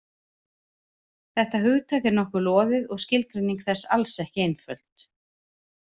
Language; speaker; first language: Icelandic; native; Icelandic